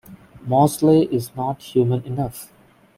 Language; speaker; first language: English; non-native, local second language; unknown